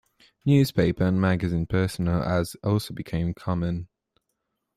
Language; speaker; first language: English; non-native, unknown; Polish